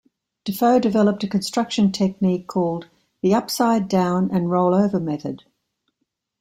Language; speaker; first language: English; native; English